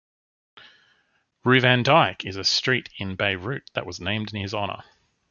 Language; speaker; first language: English; native; English